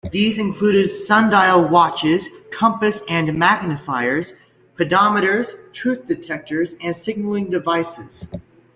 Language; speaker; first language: English; native; English